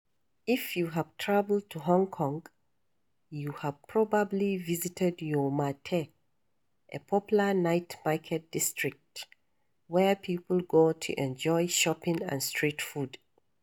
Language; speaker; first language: English; non-native, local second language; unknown